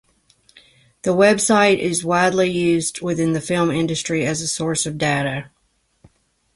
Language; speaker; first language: English; native; English